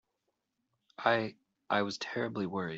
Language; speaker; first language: English; native; English